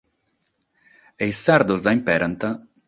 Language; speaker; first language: Sardinian; non-native, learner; Catalan